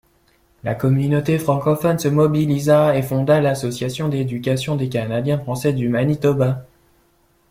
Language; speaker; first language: French; native; French